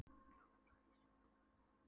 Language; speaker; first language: Icelandic; non-native, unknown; Polish